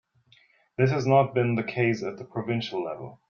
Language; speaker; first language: English; non-native, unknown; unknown